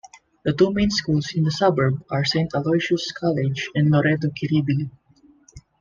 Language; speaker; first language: English; non-native, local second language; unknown